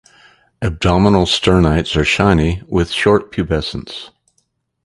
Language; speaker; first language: English; native; English